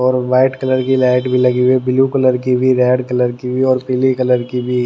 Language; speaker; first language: Hindi; native; Hindi